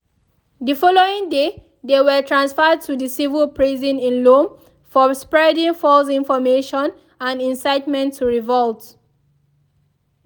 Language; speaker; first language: English; non-native, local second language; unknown